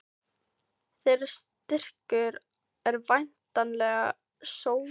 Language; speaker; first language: Icelandic; non-native, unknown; Filipino